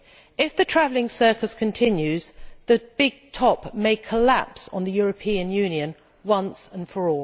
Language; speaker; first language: English; native; English